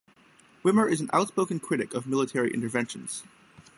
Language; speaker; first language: English; native; English